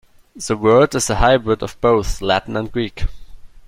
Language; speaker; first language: English; non-native, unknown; German